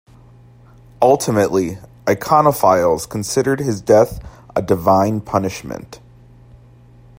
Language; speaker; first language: English; native; English